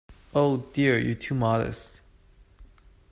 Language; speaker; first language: English; non-native, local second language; Cantonese